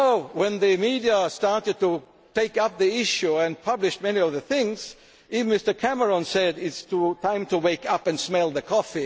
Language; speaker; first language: English; non-native, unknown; German